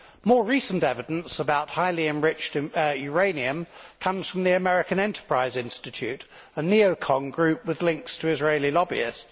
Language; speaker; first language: English; native; English